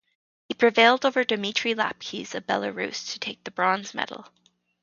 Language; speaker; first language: English; native; English